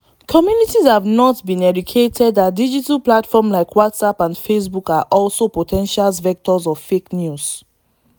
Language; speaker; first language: English; non-native, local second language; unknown